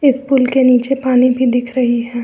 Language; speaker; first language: Hindi; native; Hindi